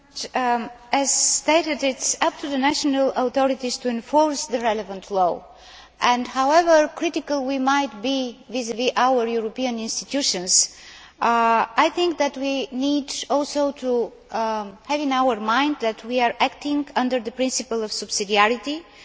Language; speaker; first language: English; non-native, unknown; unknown